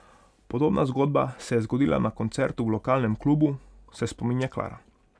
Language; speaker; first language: Slovenian; non-native, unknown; Hungarian